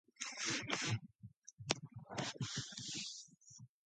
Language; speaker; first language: English; non-native, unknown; Mongolian